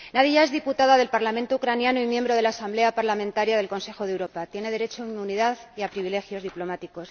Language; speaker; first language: Spanish; native; Spanish